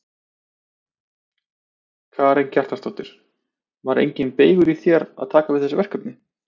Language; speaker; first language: Icelandic; native; Icelandic